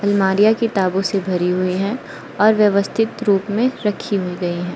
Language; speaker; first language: Hindi; non-native, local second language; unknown